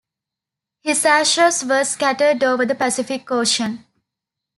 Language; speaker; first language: English; non-native, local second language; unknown